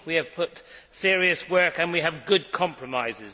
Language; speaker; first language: English; native; English